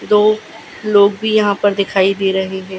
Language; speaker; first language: Hindi; non-native, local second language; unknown